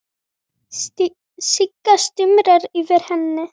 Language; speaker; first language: Icelandic; native; Icelandic